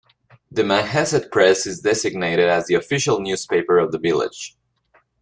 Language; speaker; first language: English; non-native, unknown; Spanish